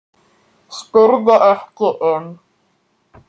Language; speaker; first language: Icelandic; native; Icelandic